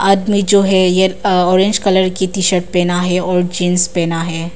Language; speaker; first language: Hindi; non-native, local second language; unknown